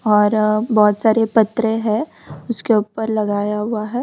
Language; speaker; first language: Hindi; non-native, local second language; Gujarati